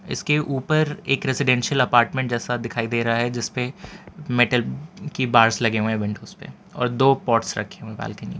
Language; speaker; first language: Hindi; non-native, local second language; Gujarati